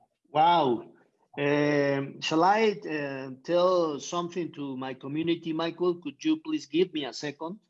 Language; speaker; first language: English; non-native, fluent; Spanish